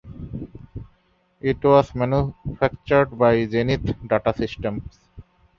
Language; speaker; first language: English; non-native, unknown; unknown